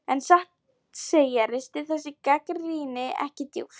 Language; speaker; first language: Icelandic; non-native, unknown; Polish